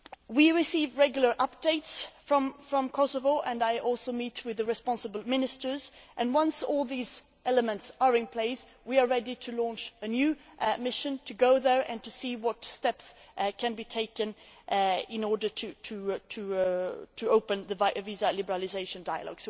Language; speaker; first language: English; non-native, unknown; Swedish